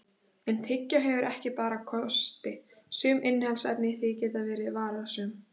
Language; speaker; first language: Icelandic; native; Icelandic